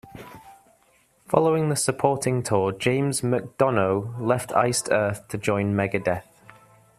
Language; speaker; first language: English; native; English